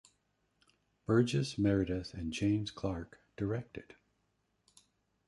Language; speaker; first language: English; native; English